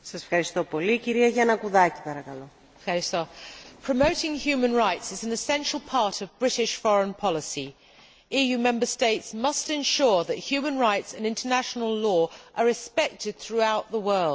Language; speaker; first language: English; native; English